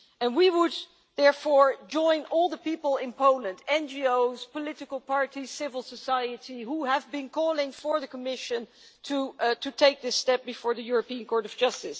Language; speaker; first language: English; non-native, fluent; Dutch